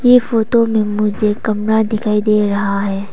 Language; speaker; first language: Hindi; non-native, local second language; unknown